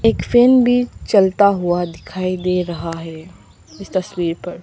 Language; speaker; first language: Hindi; non-native, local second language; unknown